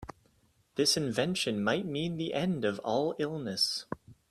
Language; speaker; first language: English; native; English